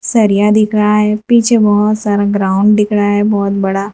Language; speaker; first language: Hindi; non-native, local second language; Gujarati